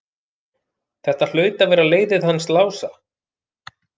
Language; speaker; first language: Icelandic; native; Icelandic